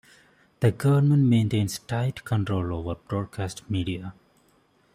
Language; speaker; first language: English; non-native, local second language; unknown